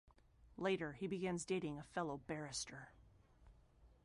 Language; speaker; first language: English; native; English